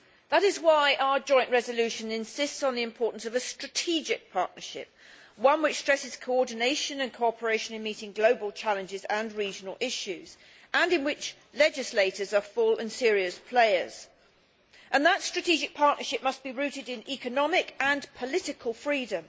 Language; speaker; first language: English; native; English